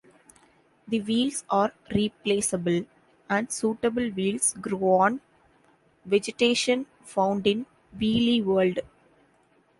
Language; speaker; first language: English; non-native, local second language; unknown